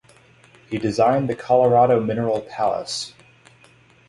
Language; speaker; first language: English; native; English